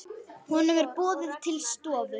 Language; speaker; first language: Icelandic; native; Icelandic